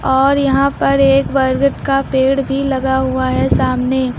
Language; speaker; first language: Hindi; native; Hindi